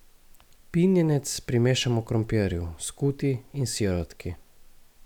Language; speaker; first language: Slovenian; native; Slovenian